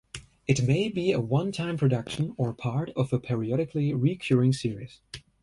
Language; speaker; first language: English; non-native, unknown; German